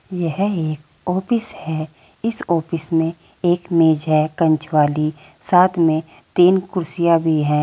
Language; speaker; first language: Hindi; native; Hindi